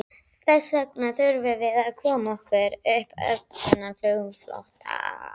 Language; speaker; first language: Icelandic; native; Icelandic